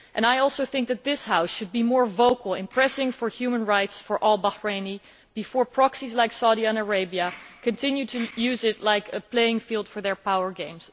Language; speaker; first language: English; non-native, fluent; Dutch